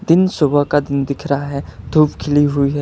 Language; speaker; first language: Hindi; non-native, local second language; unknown